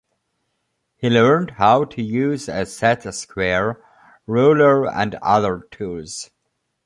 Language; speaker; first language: English; non-native, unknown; German